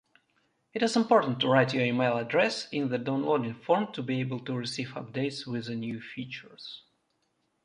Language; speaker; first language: English; non-native, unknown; Russian